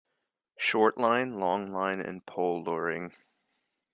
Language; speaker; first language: English; native; English